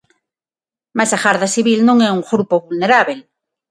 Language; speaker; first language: Galician; non-native, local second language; Spanish